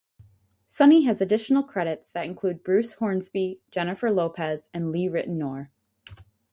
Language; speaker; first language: English; native; English